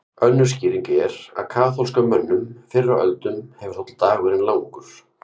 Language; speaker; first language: Icelandic; native; Icelandic